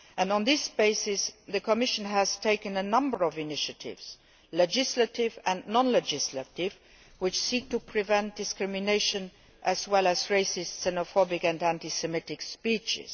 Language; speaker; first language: English; non-native, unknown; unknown